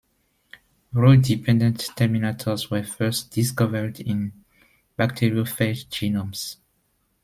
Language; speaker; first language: English; non-native, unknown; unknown